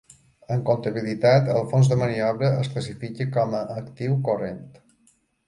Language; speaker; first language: Catalan; native; Catalan